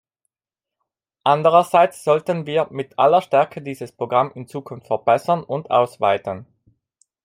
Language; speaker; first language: German; non-native, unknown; Italian